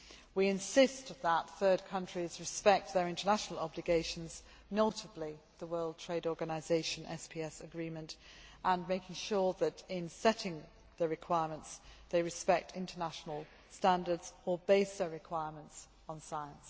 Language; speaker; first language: English; native; English